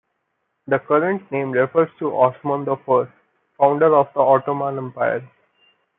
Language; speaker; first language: English; non-native, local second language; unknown